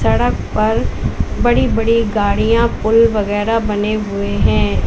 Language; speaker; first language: Hindi; native; Hindi